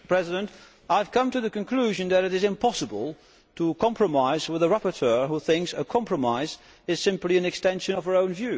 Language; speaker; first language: English; non-native, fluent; Dutch